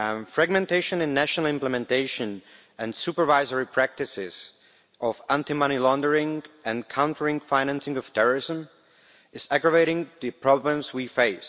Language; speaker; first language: English; non-native, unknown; Czech